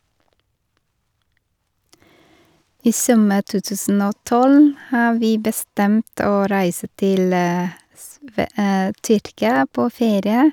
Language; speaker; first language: Norwegian; non-native, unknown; Vietnamese